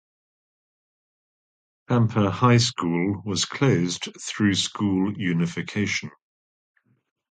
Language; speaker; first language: English; native; English